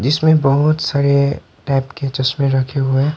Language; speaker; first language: Hindi; non-native, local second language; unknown